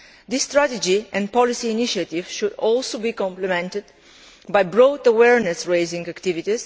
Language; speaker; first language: English; non-native, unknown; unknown